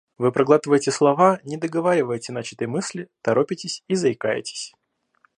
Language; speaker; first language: Russian; native; Russian